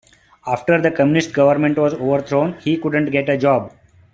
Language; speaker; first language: English; non-native, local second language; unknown